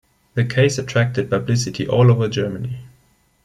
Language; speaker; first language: English; non-native, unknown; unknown